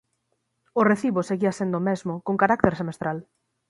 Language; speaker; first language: Galician; native; Galician